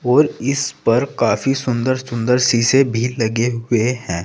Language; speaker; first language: Hindi; native; Hindi